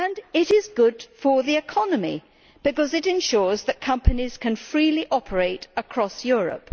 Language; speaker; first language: English; native; English